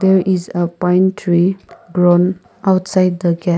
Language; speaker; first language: English; non-native, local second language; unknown